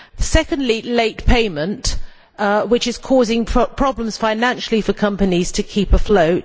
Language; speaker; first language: English; native; English